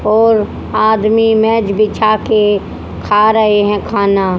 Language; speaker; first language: Hindi; native; Hindi